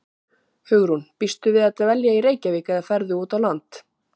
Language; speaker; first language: Icelandic; native; Icelandic